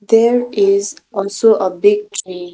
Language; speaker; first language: English; non-native, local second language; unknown